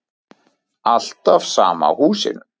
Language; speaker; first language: Icelandic; native; Icelandic